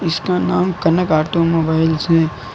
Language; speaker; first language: Hindi; native; Hindi